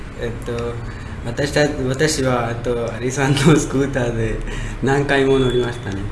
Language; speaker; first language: Japanese; non-native, learner; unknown